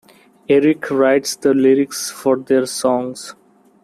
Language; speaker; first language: English; non-native, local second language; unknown